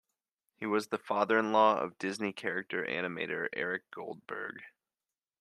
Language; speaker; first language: English; native; English